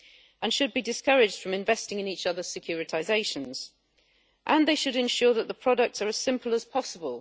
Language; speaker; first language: English; native; English